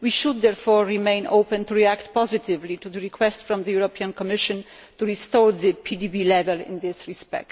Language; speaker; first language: English; non-native, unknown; Polish